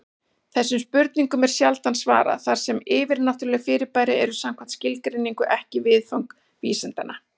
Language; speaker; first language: Icelandic; native; Icelandic